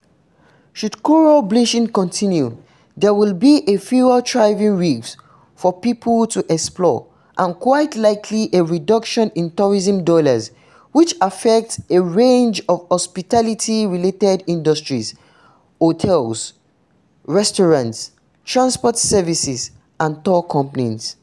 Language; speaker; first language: English; non-native, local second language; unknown